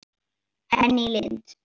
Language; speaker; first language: Icelandic; native; Icelandic